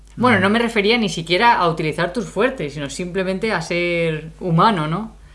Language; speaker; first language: Spanish; native; Spanish